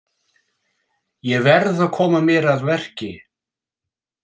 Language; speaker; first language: Icelandic; non-native, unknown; English